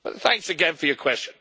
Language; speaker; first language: English; native; English